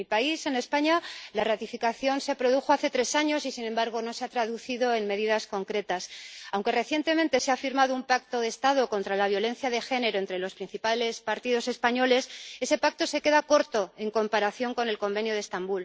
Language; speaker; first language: Spanish; native; Spanish